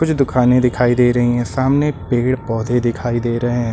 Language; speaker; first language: Hindi; native; Hindi